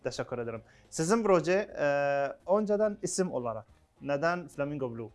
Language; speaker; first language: Turkish; non-native, learner; Arabic